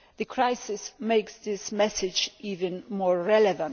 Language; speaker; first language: English; non-native, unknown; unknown